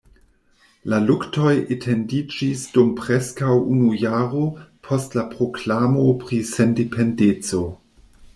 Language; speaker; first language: Esperanto; non-native, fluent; German